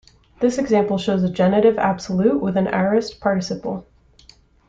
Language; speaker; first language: English; native; English